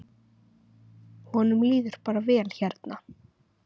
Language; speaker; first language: Icelandic; native; Icelandic